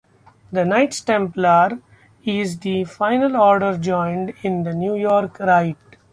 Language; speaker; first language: English; non-native, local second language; Marathi